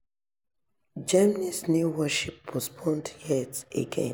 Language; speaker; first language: English; non-native, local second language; Yoruba